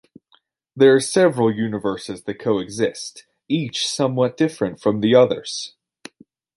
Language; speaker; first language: English; native; English